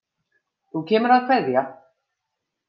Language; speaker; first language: Icelandic; native; Icelandic